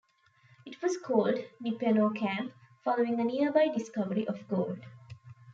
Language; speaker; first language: English; non-native, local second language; Tamil